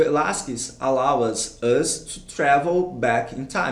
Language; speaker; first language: English; non-native, fluent; Portuguese